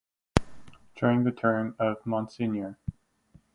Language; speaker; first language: English; native; English